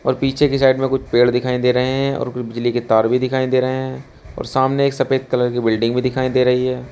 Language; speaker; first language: Hindi; native; Hindi